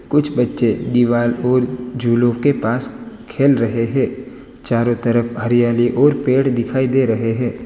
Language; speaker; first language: Hindi; non-native, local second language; Gujarati